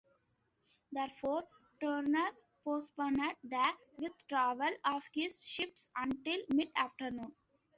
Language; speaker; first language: English; non-native, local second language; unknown